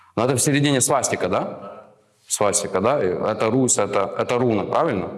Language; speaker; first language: Russian; non-native, local second language; Ukrainian